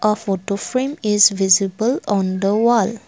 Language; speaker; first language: English; non-native, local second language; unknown